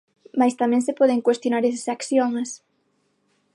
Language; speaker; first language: Galician; non-native, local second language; Spanish